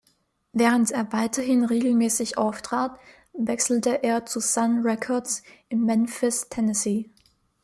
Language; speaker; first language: German; native; German